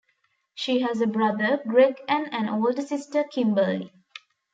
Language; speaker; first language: English; non-native, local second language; Tamil